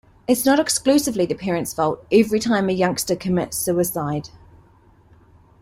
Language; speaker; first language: English; native; English